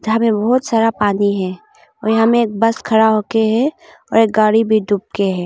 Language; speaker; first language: Hindi; non-native, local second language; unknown